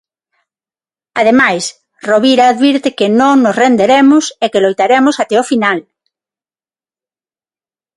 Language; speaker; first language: Galician; non-native, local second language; Spanish